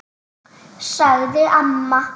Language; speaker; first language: Icelandic; native; Icelandic